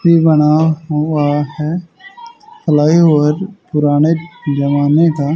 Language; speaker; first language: Hindi; native; Hindi